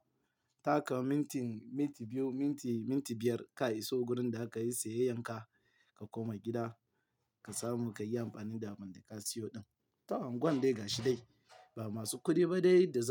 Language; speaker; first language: Hausa; non-native, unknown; Yoruba